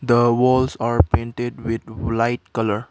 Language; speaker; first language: English; non-native, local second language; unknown